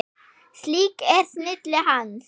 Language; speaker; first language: Icelandic; non-native, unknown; German